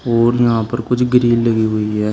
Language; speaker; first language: Hindi; native; Hindi